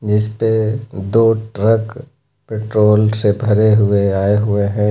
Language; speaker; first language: Hindi; native; Hindi